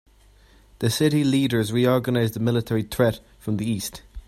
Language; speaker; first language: English; native; English